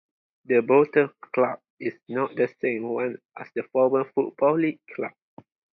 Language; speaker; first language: English; non-native, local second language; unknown